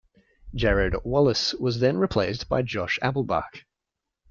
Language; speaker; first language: English; native; English